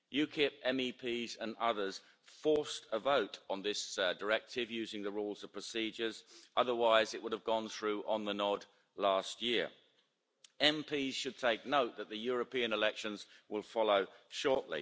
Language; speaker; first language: English; native; English